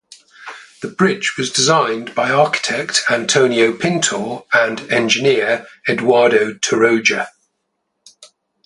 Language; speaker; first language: English; native; English